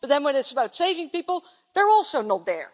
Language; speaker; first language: English; non-native, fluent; Dutch